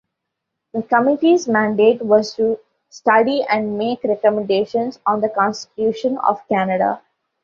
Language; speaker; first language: English; non-native, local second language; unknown